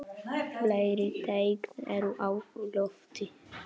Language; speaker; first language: Icelandic; non-native, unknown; Polish